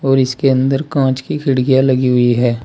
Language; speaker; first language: Hindi; native; Hindi